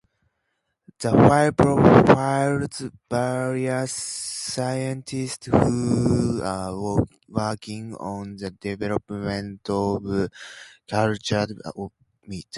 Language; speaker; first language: English; native; English